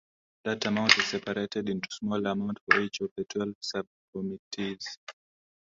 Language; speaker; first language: English; non-native, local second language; Swahili